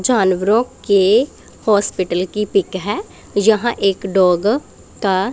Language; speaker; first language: Hindi; non-native, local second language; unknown